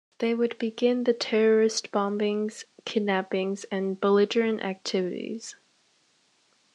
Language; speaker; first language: English; native; English